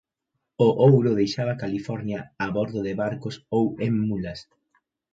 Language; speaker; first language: Galician; native; Galician